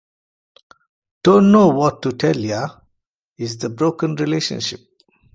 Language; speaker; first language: English; non-native, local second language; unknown